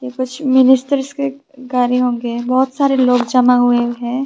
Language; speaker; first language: Hindi; non-native, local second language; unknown